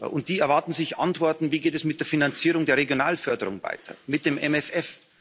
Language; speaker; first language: German; native; German